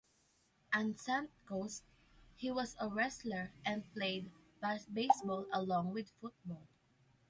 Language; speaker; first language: English; non-native, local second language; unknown